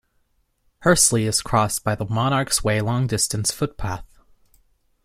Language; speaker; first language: English; non-native, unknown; German